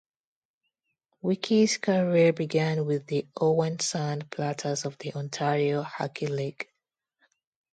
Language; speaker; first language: English; non-native, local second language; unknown